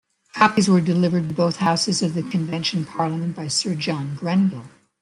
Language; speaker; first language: English; native; English